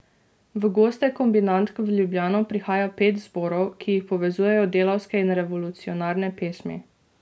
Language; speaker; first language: Slovenian; native; Slovenian